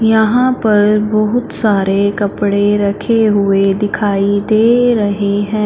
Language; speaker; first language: Hindi; non-native, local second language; Punjabi